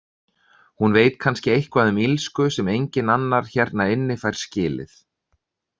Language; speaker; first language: Icelandic; native; Icelandic